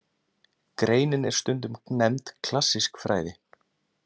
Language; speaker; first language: Icelandic; native; Icelandic